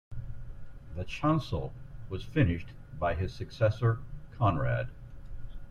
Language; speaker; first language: English; native; English